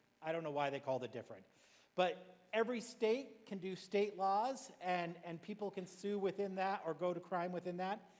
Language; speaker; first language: English; native; English